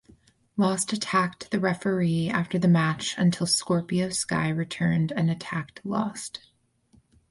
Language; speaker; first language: English; native; English